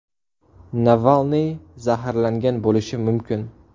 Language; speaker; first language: Uzbek; native; Uzbek